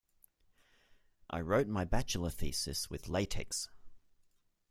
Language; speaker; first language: English; native; English